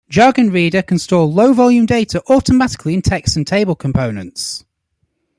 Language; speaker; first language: English; native; English